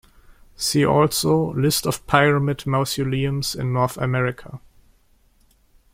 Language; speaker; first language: English; non-native, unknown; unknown